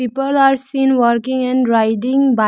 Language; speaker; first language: English; non-native, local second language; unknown